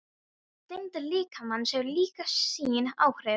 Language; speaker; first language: Icelandic; non-native, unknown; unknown